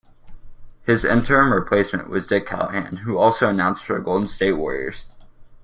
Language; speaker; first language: English; native; English